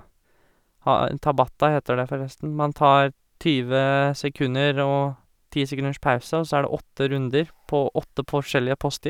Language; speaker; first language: Norwegian; native; Norwegian